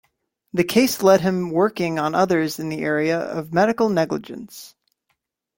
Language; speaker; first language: English; native; English